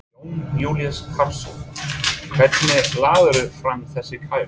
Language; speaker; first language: Icelandic; non-native, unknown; English